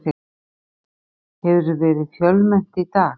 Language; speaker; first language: Icelandic; native; Icelandic